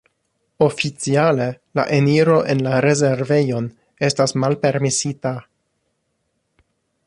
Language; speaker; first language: Esperanto; non-native, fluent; English